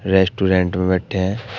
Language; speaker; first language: Hindi; native; Hindi